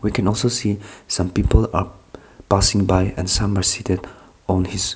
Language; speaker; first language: English; non-native, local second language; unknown